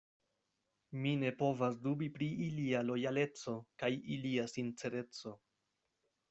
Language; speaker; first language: Esperanto; non-native, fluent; Spanish